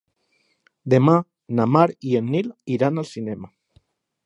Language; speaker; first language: Catalan; non-native, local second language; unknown